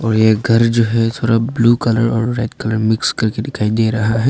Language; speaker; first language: Hindi; non-native, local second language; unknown